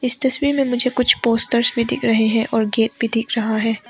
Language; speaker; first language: Hindi; non-native, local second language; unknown